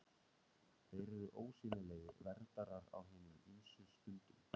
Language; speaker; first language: Icelandic; native; Icelandic